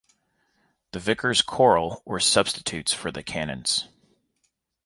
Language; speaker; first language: English; native; English